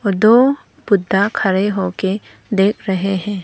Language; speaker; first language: Hindi; non-native, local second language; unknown